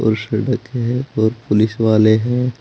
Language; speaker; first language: Hindi; native; Hindi